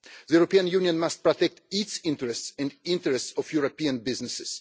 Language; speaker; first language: English; non-native, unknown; Russian